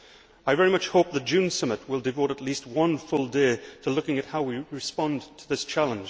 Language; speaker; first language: English; native; English